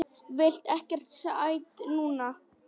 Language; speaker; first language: Icelandic; non-native, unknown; Polish